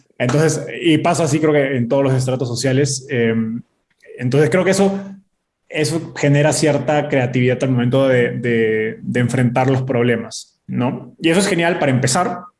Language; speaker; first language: Spanish; native; Spanish